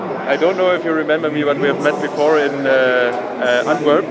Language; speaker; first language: English; non-native, fluent; German